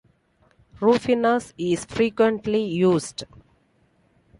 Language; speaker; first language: English; non-native, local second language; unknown